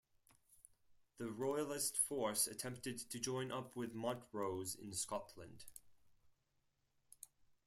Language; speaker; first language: English; non-native, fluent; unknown